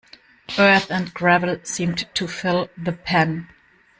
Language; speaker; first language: English; non-native, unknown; German